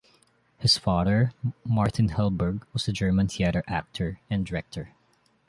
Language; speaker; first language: English; non-native, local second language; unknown